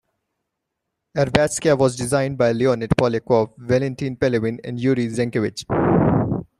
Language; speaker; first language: English; non-native, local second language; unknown